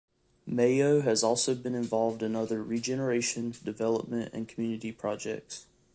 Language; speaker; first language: English; native; English